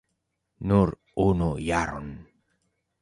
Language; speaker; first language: Esperanto; non-native, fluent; Spanish